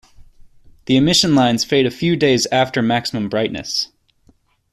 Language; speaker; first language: English; native; English